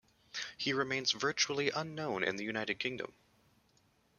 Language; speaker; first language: English; native; English